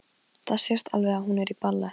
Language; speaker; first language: Icelandic; non-native, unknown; Polish